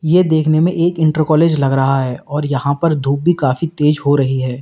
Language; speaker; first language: Hindi; native; Hindi